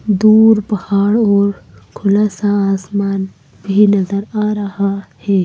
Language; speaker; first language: Hindi; native; Hindi